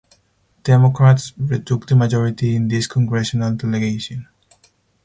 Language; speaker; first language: English; non-native, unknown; Spanish